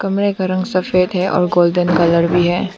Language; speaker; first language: Hindi; non-native, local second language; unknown